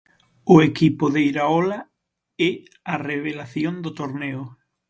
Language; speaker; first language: Galician; native; Galician